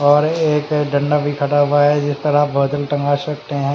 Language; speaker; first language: Hindi; native; Hindi